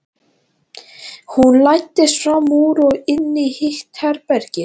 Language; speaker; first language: Icelandic; non-native, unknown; Latvian